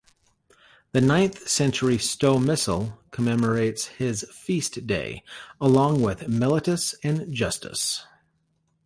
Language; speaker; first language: English; native; English